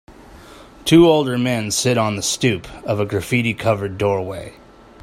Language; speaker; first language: English; native; English